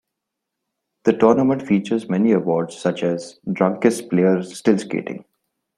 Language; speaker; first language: English; non-native, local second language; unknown